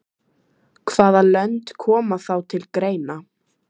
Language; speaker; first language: Icelandic; native; Icelandic